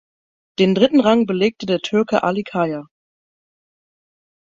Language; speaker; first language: German; native; German